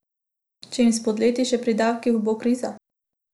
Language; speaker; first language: Slovenian; non-native, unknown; Macedonian